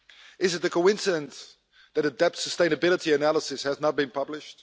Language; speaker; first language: English; non-native, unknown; Dutch